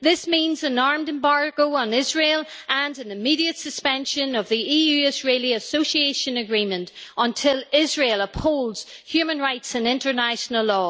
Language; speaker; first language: English; native; English